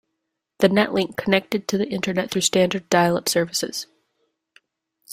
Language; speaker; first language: English; native; English